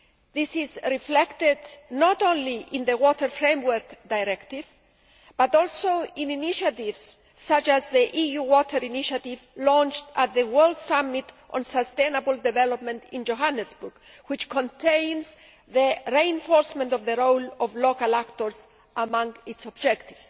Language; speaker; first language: English; non-native, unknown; Greek